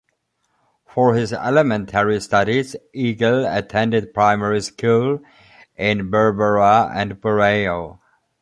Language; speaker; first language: English; non-native, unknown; German